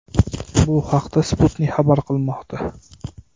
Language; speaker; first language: Uzbek; native; Uzbek